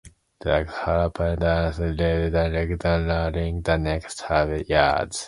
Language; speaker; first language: English; non-native, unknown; Japanese